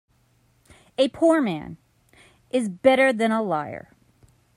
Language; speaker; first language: English; native; English